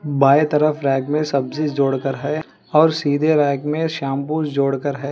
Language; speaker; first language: Hindi; non-native, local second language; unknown